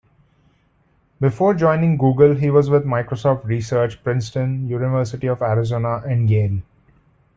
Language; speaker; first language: English; non-native, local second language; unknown